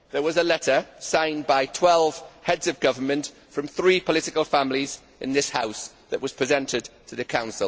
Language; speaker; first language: English; native; English